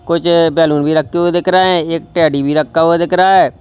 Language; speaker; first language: Hindi; native; Hindi